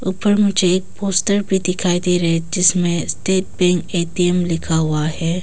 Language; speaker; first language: Hindi; non-native, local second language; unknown